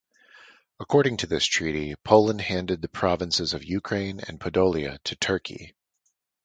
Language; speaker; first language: English; native; English